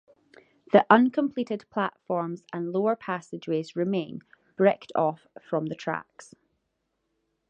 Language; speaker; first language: English; native; English